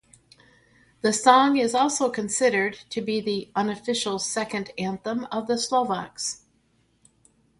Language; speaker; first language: English; native; English